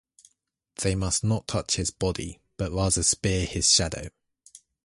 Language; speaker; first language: English; native; English